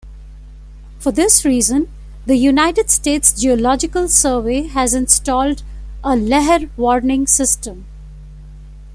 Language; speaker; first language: English; non-native, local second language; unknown